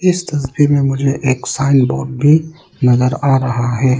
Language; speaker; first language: Hindi; non-native, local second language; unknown